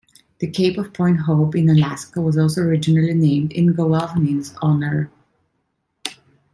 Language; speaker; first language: English; non-native, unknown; Italian